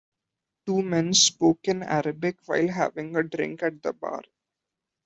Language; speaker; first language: English; non-native, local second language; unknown